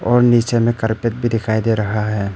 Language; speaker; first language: Hindi; non-native, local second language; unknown